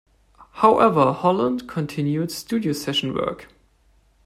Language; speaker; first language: English; non-native, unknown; German